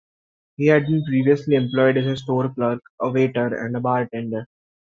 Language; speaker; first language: English; non-native, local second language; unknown